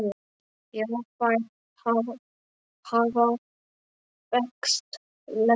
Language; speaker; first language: Icelandic; non-native, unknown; Polish